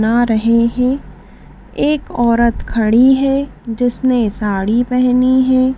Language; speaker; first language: Hindi; native; Hindi